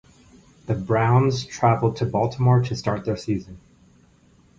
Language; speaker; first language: English; native; English